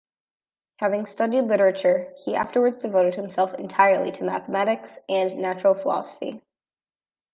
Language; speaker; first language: English; native; English